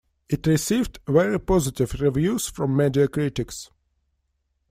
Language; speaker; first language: English; non-native, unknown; Russian